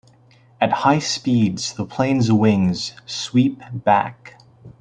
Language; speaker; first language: English; native; English